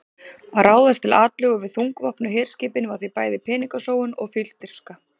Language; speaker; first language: Icelandic; native; Icelandic